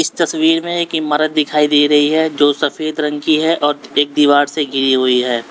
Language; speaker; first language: Hindi; native; Hindi